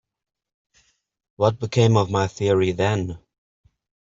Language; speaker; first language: English; native; English